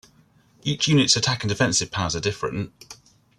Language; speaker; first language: English; native; English